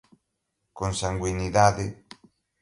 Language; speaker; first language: Portuguese; non-native, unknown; Galician